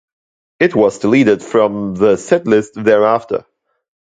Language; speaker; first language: English; non-native, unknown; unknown